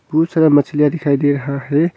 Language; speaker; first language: Hindi; non-native, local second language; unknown